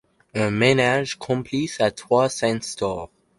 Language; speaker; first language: French; non-native, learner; English